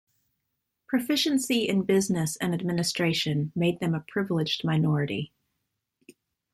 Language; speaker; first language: English; native; English